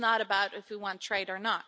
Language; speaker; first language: English; non-native, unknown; German